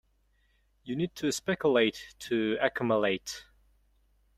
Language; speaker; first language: English; non-native, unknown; Mongolian